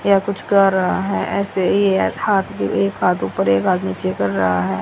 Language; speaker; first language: Hindi; native; Hindi